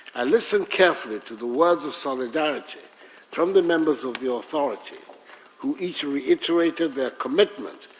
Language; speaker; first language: English; non-native, local second language; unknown